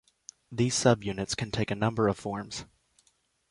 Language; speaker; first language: English; native; English